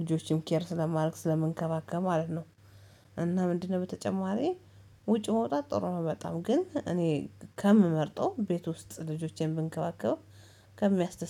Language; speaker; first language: Amharic; native; Amharic